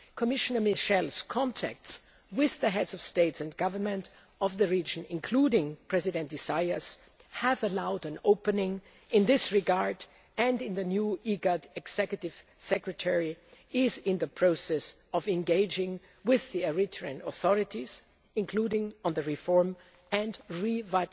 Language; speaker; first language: English; non-native, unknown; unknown